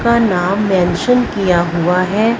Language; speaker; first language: Hindi; non-native, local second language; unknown